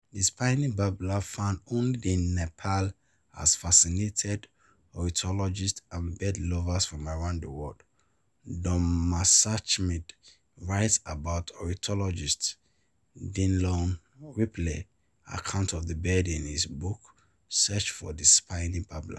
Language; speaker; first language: English; non-native, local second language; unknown